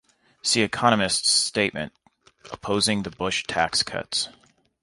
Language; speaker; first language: English; native; English